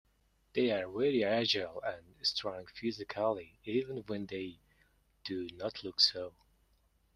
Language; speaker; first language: English; non-native, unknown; Mongolian